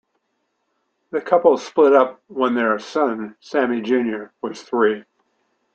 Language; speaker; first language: English; native; English